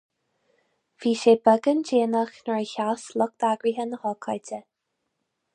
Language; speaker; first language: Irish; non-native, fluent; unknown